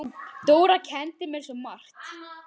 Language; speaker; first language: Icelandic; native; Icelandic